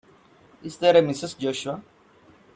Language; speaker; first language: English; non-native, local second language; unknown